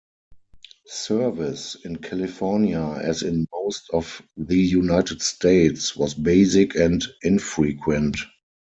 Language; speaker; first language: English; non-native, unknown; German